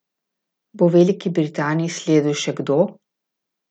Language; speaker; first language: Slovenian; native; Slovenian